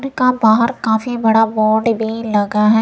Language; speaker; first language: Hindi; non-native, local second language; Punjabi